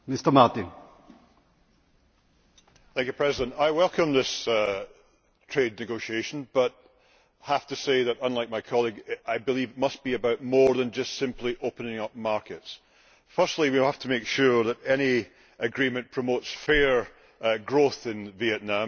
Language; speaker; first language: English; native; English